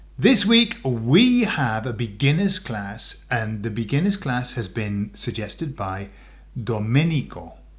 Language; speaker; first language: English; native; English